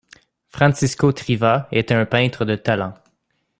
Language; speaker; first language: French; native; French